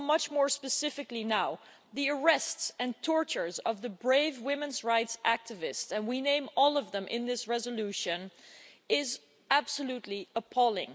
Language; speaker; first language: English; non-native, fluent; Dutch